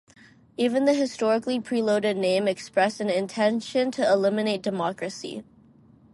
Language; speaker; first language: English; non-native, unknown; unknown